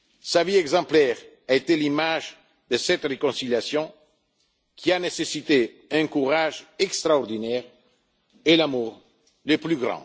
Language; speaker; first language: French; non-native, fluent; Italian